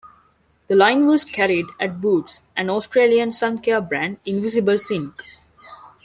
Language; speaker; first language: English; non-native, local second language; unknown